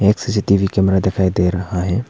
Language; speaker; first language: Hindi; non-native, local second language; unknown